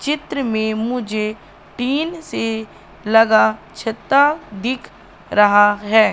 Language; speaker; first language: Hindi; native; Hindi